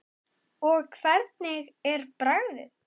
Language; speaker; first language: Icelandic; native; Icelandic